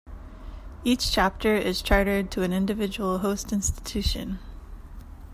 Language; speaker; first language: English; native; English